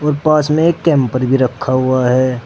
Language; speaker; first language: Hindi; native; Hindi